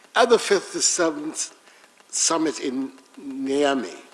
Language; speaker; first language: English; non-native, local second language; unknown